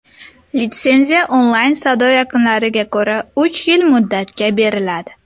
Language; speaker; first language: Uzbek; native; Uzbek